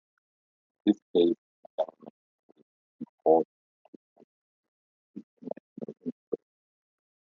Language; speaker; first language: English; non-native, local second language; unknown